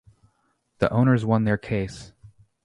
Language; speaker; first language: English; native; English